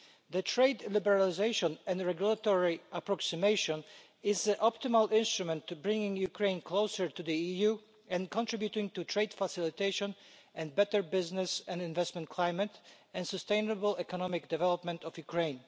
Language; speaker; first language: English; non-native, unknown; Polish